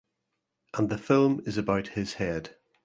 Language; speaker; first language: English; native; English